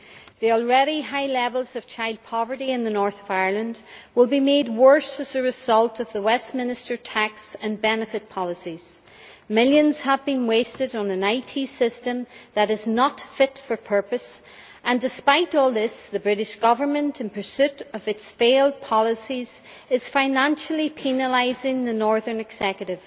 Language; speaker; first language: English; native; English